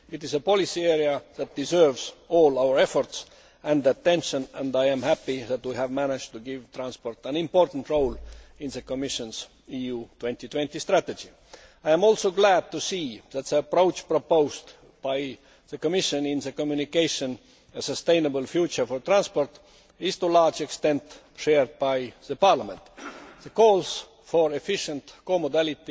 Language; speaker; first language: English; non-native, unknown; Estonian